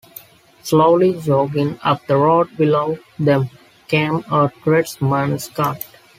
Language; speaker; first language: English; non-native, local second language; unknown